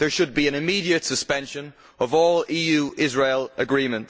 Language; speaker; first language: English; native; English